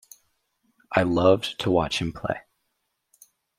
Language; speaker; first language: English; native; English